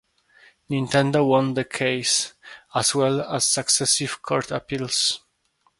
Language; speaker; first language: English; non-native, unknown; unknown